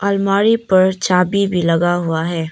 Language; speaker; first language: Hindi; non-native, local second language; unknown